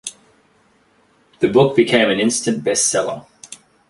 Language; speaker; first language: English; native; English